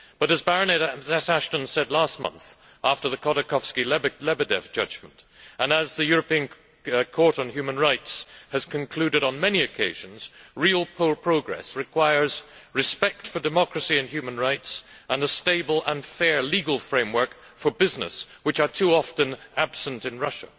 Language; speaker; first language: English; native; English